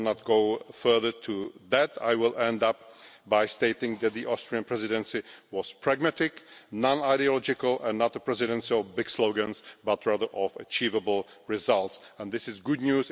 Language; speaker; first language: English; non-native, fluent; Czech